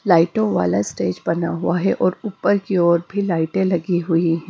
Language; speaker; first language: Hindi; non-native, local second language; Punjabi